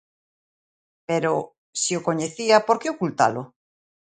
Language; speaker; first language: Galician; native; Galician